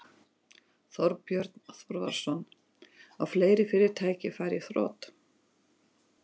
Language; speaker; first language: Icelandic; non-native, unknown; Russian